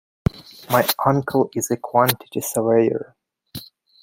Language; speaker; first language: English; native; English